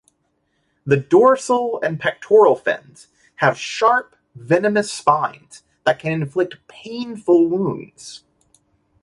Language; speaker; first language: English; native; English